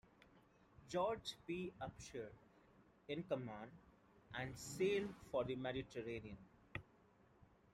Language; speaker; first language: English; non-native, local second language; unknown